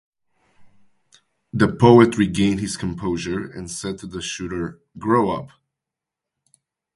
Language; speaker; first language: English; native; English